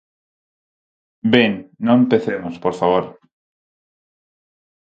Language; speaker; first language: Galician; non-native, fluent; Spanish